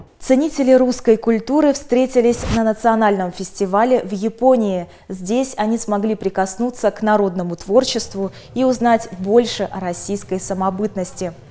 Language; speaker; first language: Russian; native; Russian